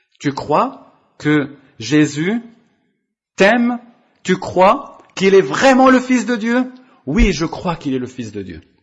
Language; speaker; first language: French; non-native, local second language; Arabic